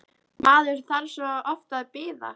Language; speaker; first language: Icelandic; native; Icelandic